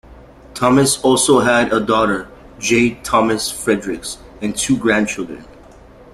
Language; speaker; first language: English; native; English